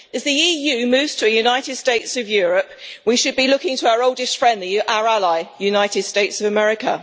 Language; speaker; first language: English; native; English